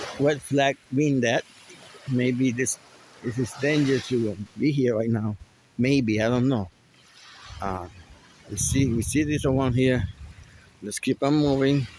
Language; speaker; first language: English; non-native, local second language; Spanish